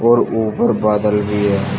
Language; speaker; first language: Hindi; native; Hindi